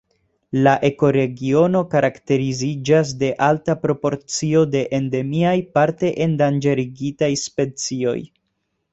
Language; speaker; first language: Esperanto; non-native, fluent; Spanish